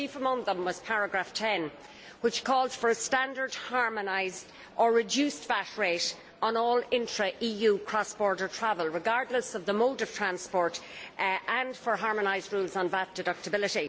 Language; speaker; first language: English; native; English